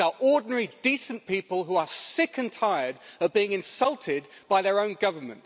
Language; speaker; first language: English; native; English